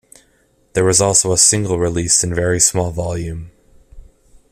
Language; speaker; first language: English; native; English